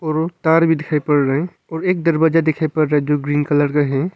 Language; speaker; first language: Hindi; non-native, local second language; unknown